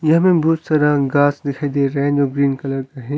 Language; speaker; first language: Hindi; non-native, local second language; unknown